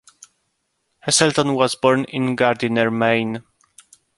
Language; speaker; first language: English; non-native, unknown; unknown